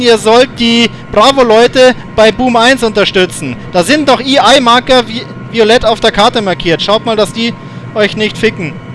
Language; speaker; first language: German; native; German